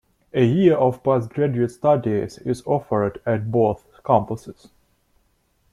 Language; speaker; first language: English; non-native, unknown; Russian